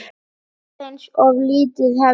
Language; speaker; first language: Icelandic; native; Icelandic